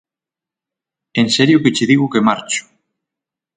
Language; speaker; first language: Galician; native; Galician